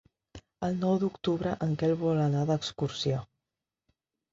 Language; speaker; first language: Catalan; non-native, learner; Spanish